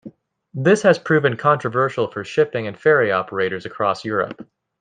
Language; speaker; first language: English; native; English